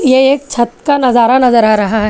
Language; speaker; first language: Hindi; non-native, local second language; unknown